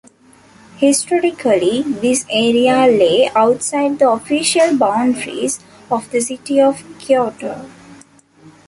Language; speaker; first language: English; non-native, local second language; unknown